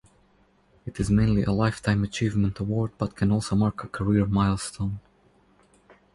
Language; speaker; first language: English; non-native, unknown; Croatian